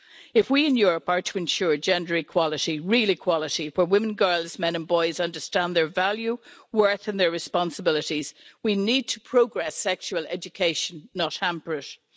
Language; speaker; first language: English; native; English